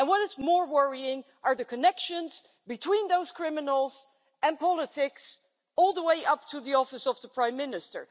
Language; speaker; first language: English; non-native, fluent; Dutch